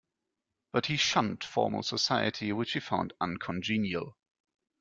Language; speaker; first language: English; non-native, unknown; German